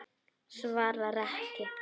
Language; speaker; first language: Icelandic; non-native, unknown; Polish